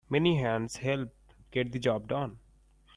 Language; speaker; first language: English; non-native, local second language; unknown